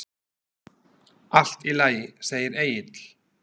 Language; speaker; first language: Icelandic; non-native, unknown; Slovak